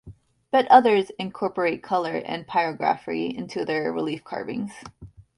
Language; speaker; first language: English; native; English